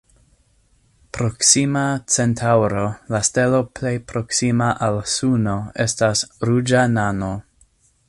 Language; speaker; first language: Esperanto; non-native, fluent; English